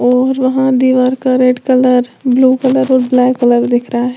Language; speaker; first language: Hindi; native; Hindi